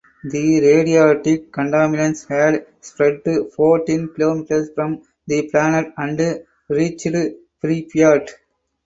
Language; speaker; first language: English; non-native, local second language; Tamil